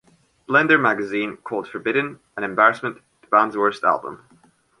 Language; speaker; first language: English; non-native, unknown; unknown